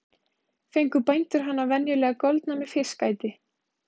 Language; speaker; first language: Icelandic; native; Icelandic